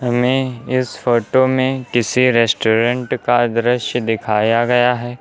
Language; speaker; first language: Hindi; native; Hindi